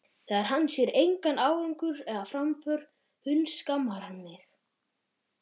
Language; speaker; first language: Icelandic; native; Icelandic